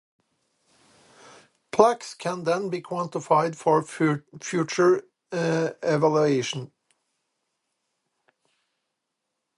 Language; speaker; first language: English; native; English